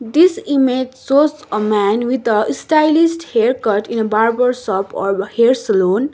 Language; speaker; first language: English; non-native, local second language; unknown